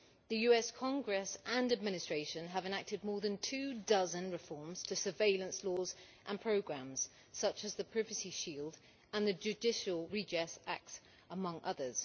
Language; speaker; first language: English; native; English